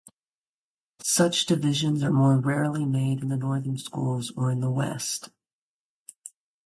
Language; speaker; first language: English; native; English